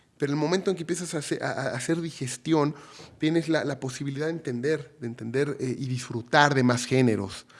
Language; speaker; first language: Spanish; native; Spanish